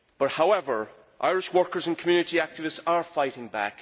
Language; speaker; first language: English; native; English